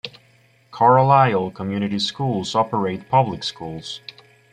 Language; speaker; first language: English; native; English